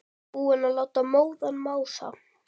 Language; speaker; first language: Icelandic; native; Icelandic